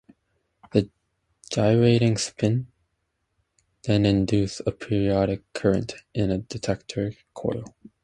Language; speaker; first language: English; native; English